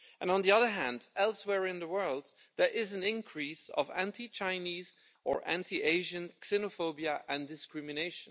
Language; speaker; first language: English; non-native, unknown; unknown